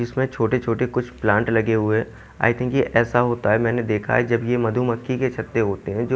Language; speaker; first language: Hindi; native; Hindi